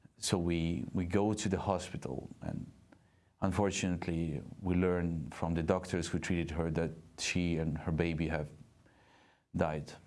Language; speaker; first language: English; non-native, fluent; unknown